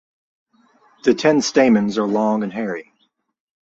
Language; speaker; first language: English; native; English